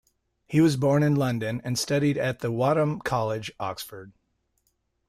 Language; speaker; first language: English; native; English